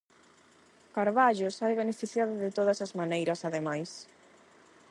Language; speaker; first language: Galician; non-native, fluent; Spanish